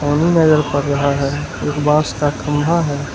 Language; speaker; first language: Hindi; non-native, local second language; Gujarati